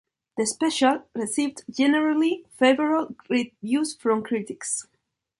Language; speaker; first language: English; non-native, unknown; Spanish